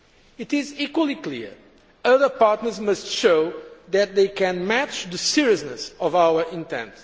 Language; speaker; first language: English; non-native, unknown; Portuguese